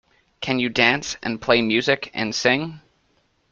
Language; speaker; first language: English; native; English